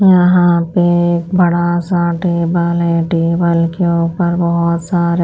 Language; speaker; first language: Hindi; non-native, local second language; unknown